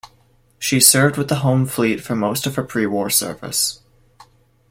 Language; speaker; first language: English; native; English